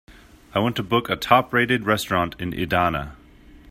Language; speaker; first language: English; native; English